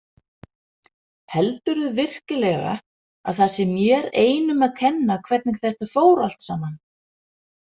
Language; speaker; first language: Icelandic; non-native, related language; Danish